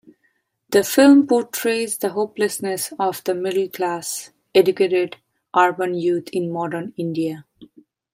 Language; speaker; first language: English; non-native, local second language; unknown